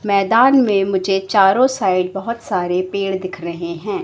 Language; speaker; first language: Hindi; native; Hindi